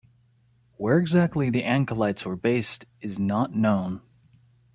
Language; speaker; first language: English; native; English